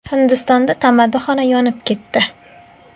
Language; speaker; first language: Uzbek; native; Uzbek